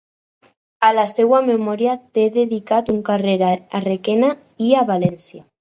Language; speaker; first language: Catalan; non-native, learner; Spanish